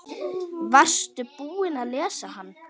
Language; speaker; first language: Icelandic; native; Icelandic